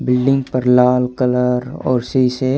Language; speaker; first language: Hindi; native; Hindi